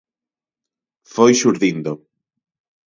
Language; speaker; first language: Galician; non-native, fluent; Spanish